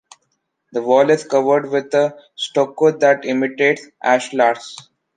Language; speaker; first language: English; non-native, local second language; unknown